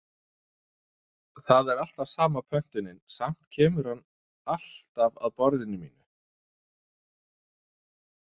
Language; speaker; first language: Icelandic; non-native, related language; Danish